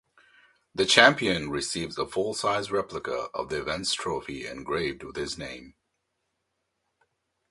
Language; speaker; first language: English; native; English